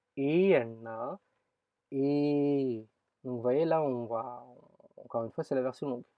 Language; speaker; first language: French; early bilingual, other home language; Tamil